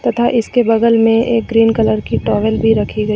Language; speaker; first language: Hindi; native; Hindi